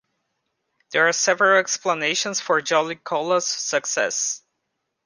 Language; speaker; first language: English; non-native, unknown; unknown